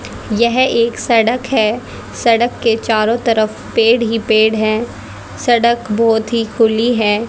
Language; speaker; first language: Hindi; native; Hindi